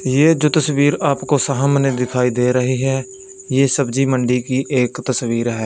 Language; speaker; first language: Hindi; non-native, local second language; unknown